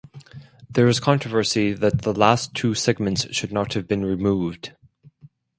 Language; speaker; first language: English; non-native, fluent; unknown